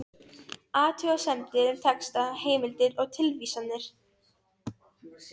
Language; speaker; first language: Icelandic; non-native, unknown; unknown